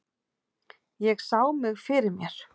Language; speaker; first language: Icelandic; native; Icelandic